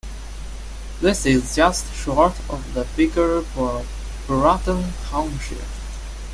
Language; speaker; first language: English; non-native, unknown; Chinese